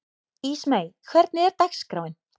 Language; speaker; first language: Icelandic; native; Icelandic